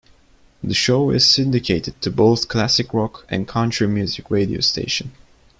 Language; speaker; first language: English; non-native, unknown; Turkish